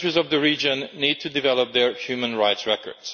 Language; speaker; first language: English; non-native, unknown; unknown